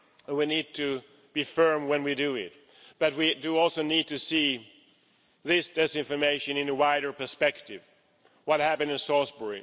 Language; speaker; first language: English; non-native, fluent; Swedish